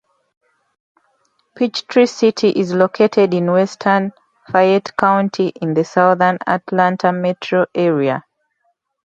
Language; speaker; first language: English; native; English